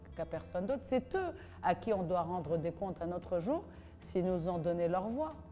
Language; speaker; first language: French; non-native, local second language; Arabic